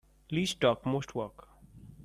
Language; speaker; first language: English; non-native, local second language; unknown